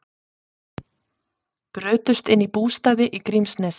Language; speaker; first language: Icelandic; native; Icelandic